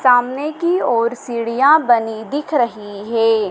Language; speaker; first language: Hindi; native; Hindi